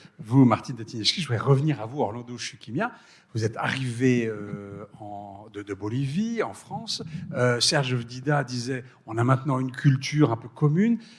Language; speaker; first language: French; native; French